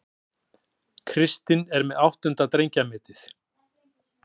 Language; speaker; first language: Icelandic; native; Icelandic